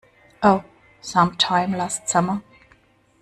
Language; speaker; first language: English; non-native, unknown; German